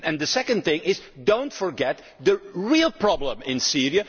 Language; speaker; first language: English; non-native, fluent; Dutch